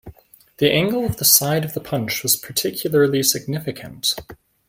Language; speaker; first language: English; native; English